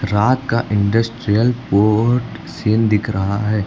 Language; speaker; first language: Hindi; native; Hindi